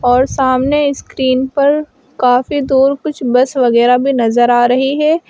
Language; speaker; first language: Hindi; native; Hindi